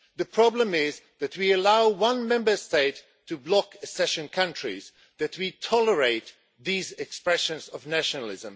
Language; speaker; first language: English; non-native, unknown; Swedish